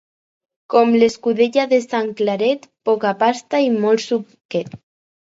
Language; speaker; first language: Catalan; non-native, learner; Spanish